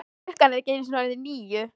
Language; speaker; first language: Icelandic; native; Icelandic